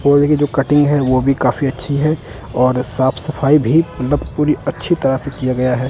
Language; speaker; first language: Hindi; non-native, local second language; Punjabi